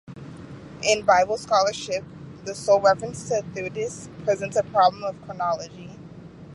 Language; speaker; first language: English; native; English